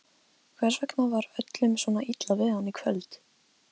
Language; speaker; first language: Icelandic; non-native, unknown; Polish